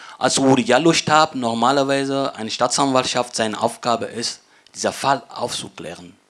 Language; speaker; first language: German; non-native, fluent; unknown